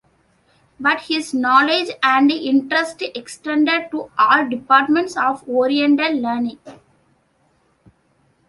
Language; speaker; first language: English; non-native, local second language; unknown